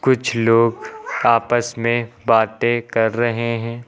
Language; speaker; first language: Hindi; native; Hindi